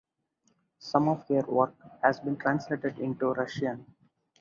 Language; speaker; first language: English; non-native, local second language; Tamil